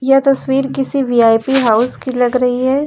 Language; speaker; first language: Hindi; native; Hindi